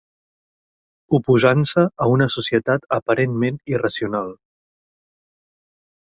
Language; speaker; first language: Catalan; native; Catalan